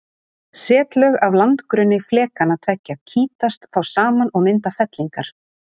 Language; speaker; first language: Icelandic; native; Icelandic